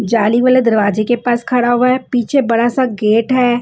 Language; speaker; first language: Hindi; non-native, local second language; Punjabi